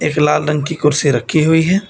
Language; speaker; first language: Hindi; native; Hindi